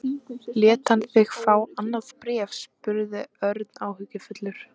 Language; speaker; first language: Icelandic; native; Icelandic